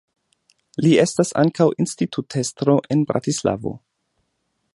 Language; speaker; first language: Esperanto; non-native, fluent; German